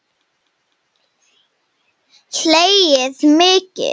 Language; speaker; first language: Icelandic; non-native, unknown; Slovenian